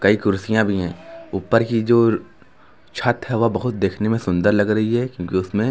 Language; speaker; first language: Hindi; native; Hindi